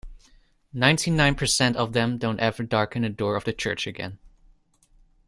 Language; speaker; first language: English; non-native, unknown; Dutch